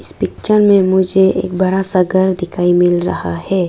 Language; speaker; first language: Hindi; non-native, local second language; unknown